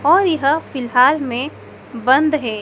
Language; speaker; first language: Hindi; native; Hindi